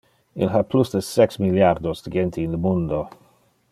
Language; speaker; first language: Interlingua; non-native, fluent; Dutch